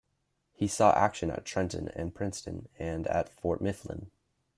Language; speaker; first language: English; native; English